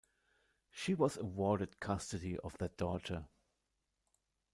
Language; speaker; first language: English; non-native, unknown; German